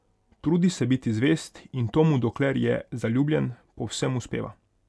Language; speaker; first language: Slovenian; non-native, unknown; Hungarian